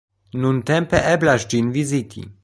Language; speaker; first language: Esperanto; non-native, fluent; Polish